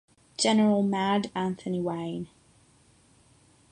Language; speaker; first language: English; non-native, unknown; Catalan